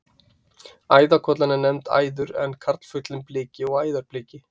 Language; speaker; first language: Icelandic; native; Icelandic